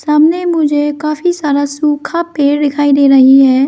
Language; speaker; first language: Hindi; non-native, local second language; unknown